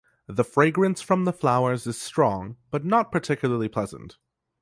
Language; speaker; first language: English; native; English